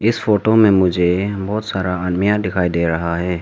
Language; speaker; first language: Hindi; non-native, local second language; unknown